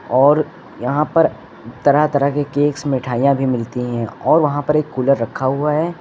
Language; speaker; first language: Hindi; native; Hindi